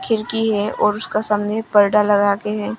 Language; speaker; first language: Hindi; non-native, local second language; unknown